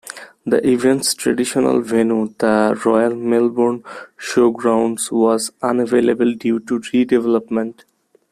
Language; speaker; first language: English; non-native, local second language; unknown